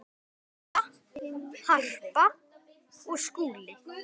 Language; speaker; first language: Icelandic; native; Icelandic